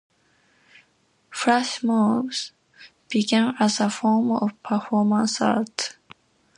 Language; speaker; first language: English; non-native, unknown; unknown